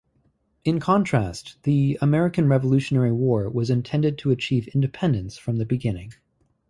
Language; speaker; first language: English; native; English